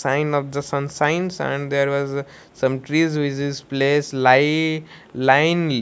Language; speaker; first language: English; non-native, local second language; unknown